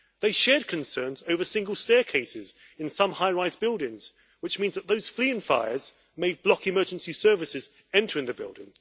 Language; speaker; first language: English; native; English